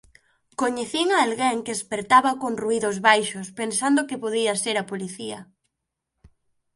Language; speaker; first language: Galician; native; Galician